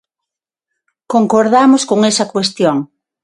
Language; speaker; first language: Galician; non-native, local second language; Spanish